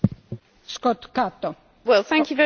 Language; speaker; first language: English; native; English